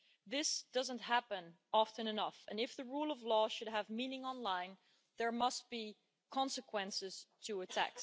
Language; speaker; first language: English; non-native, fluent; Dutch